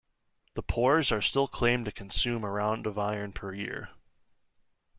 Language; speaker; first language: English; native; English